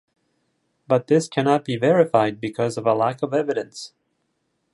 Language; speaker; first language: English; non-native, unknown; Japanese